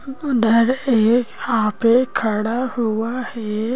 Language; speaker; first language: Hindi; native; Hindi